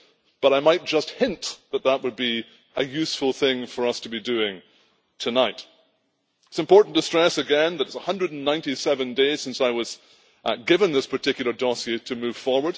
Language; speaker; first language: English; native; English